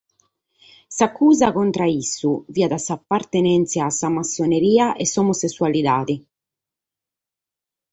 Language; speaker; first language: Sardinian; native; Sardinian